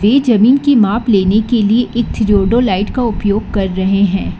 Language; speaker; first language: Hindi; non-native, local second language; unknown